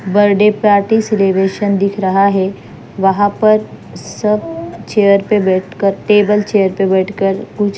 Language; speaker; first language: Hindi; non-native, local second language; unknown